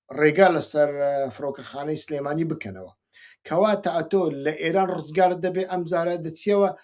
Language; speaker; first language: Central Kurdish; non-native, local second language; Kurdish